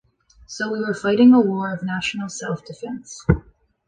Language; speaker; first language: English; native; English